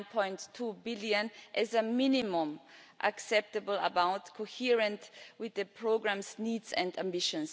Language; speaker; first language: English; non-native, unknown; German